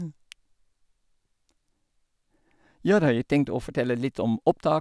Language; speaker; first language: Norwegian; non-native, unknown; Dutch